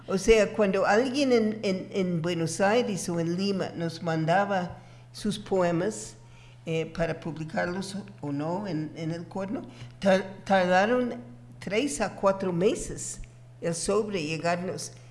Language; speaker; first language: Spanish; non-native, fluent; English